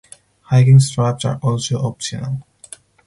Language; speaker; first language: English; non-native, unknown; Spanish